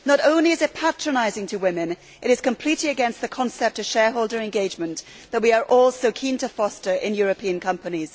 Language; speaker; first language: English; native; English